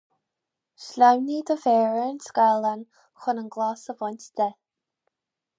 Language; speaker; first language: Irish; non-native, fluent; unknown